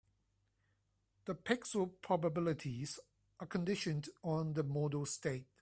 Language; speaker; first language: English; non-native, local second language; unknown